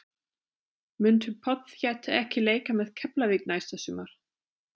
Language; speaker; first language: Icelandic; non-native, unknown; German